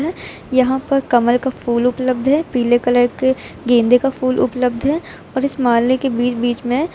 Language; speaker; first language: Hindi; native; Hindi